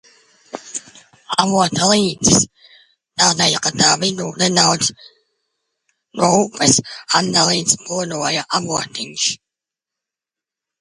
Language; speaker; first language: Latvian; native; Latvian